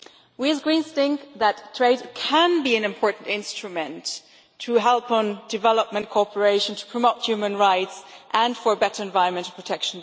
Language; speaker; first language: English; non-native, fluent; German